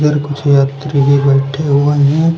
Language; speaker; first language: Hindi; native; Hindi